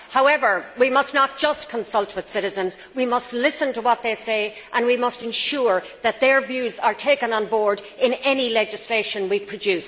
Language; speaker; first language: English; native; English